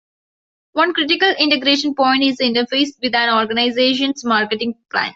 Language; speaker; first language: English; non-native, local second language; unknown